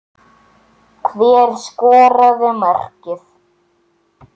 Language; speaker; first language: Icelandic; native; Icelandic